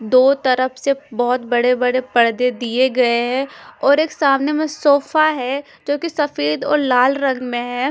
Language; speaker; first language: Hindi; non-native, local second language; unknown